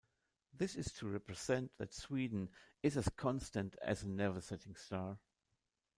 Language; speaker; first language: English; non-native, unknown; German